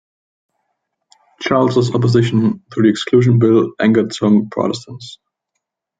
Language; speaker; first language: English; non-native, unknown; German